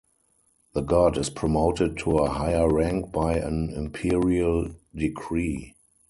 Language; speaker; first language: English; non-native, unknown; German